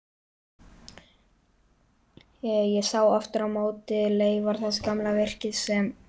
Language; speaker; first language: Icelandic; native; Icelandic